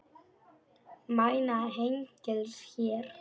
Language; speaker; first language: Icelandic; non-native, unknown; Polish